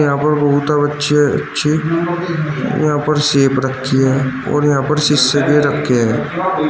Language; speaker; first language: Hindi; native; Hindi